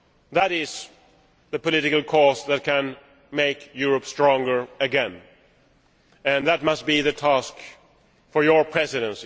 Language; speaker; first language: English; non-native, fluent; Swedish